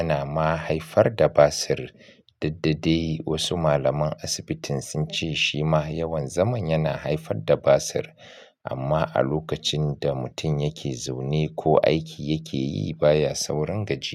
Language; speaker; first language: Hausa; native; Hausa